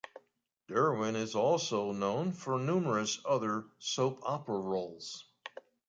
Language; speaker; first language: English; native; English